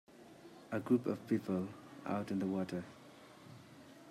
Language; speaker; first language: English; non-native, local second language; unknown